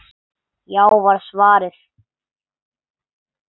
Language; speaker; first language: Icelandic; non-native, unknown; English